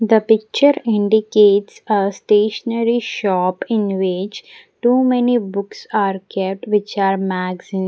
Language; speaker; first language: English; non-native, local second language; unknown